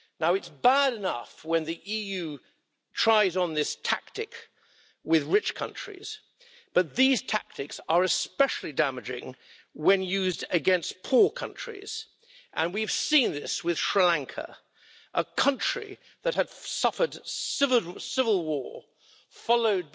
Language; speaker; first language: English; native; English